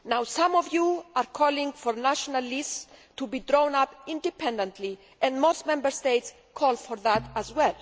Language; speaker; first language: English; non-native, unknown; Greek